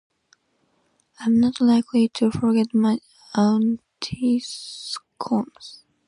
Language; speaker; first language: English; non-native, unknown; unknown